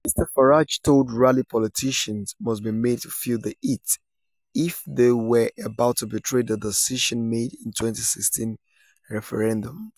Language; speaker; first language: English; non-native, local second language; Yoruba